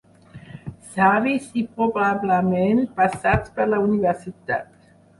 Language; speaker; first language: Catalan; non-native, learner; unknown